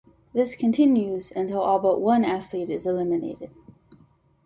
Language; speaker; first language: English; native; English